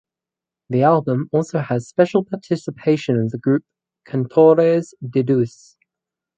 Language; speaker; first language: English; native; English